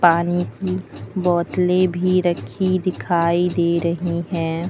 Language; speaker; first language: Hindi; native; Hindi